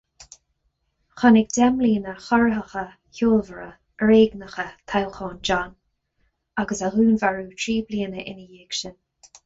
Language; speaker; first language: Irish; non-native, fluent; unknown